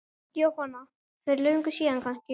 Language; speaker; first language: Icelandic; native; Icelandic